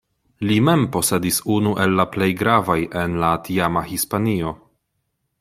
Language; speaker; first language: Esperanto; non-native, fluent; Polish